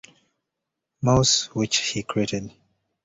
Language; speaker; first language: English; native; English